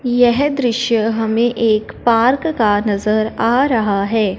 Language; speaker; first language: Hindi; non-native, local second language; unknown